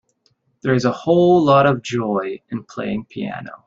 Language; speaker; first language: English; native; English